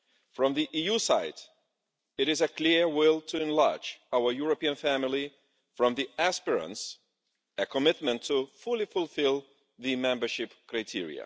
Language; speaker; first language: English; non-native, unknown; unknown